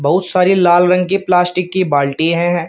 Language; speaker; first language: Hindi; native; Hindi